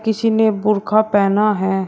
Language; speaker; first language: Hindi; native; Hindi